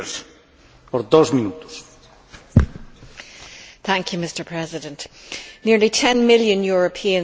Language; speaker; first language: English; native; English